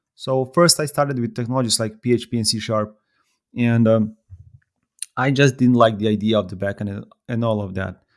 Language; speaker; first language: English; non-native, fluent; Serbian